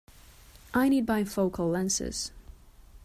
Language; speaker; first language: English; non-native, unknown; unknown